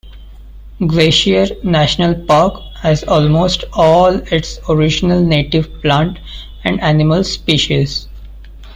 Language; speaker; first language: English; non-native, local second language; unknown